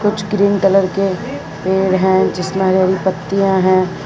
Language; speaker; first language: Hindi; non-native, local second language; Gujarati